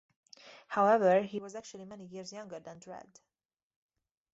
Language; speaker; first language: English; native; English